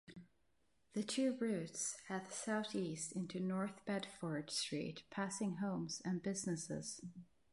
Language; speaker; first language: English; non-native, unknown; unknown